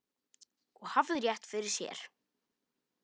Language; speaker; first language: Icelandic; non-native, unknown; Polish